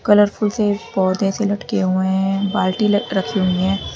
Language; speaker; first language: Hindi; native; Hindi